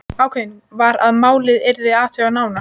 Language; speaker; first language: Icelandic; native; Icelandic